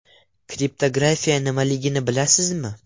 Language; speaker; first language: Uzbek; non-native, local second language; Russian